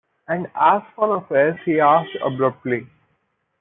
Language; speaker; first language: English; non-native, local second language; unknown